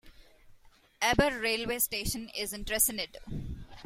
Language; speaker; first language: English; non-native, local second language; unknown